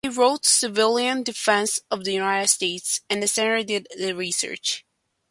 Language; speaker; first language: English; native; English